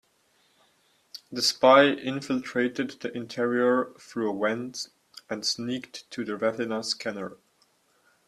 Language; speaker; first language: English; non-native, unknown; German